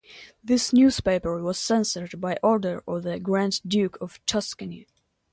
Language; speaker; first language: English; non-native, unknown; Russian